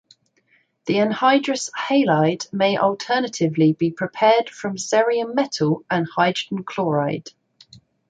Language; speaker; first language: English; native; English